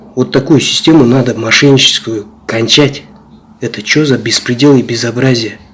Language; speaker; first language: Russian; non-native, local second language; Kazakh